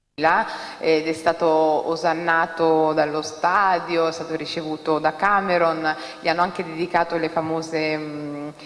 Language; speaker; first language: Italian; early bilingual, other home language; Somali